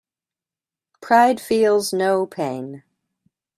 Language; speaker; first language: English; native; English